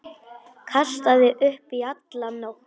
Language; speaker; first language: Icelandic; non-native, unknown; Polish